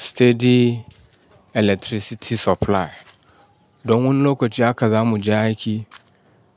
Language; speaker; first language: Hausa; non-native, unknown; Yoruba